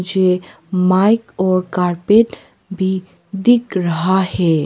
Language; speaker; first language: Hindi; early bilingual, other home language; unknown